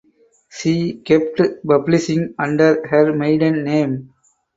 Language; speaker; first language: English; non-native, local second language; Tamil